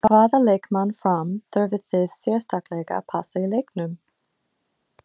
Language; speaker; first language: Icelandic; non-native, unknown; English